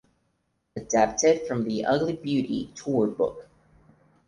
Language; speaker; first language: English; non-native, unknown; Portuguese